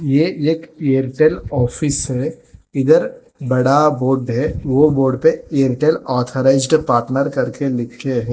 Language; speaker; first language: Hindi; non-native, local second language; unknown